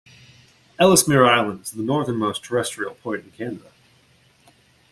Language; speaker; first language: English; native; English